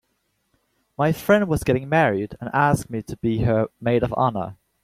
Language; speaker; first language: English; native; English